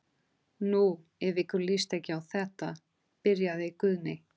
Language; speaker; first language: Icelandic; non-native, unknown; Portuguese